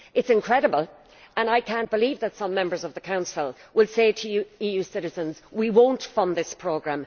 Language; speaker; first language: English; native; English